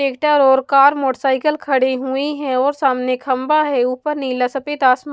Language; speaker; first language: Hindi; non-native, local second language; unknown